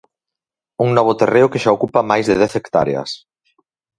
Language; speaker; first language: Galician; native; Galician